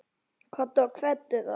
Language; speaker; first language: Icelandic; native; Icelandic